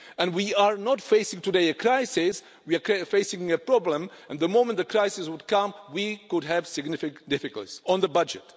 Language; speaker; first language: English; non-native, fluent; Czech